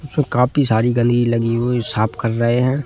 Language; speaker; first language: Hindi; native; Hindi